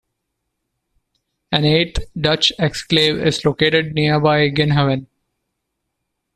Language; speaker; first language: English; non-native, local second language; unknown